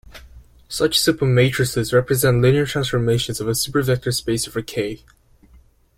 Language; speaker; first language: English; native; English